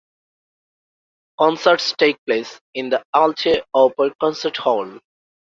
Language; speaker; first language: English; non-native, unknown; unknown